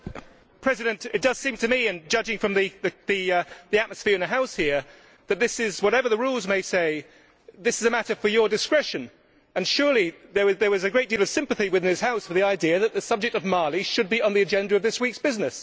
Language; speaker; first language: English; native; English